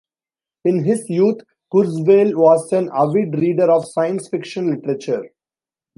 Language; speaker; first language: English; non-native, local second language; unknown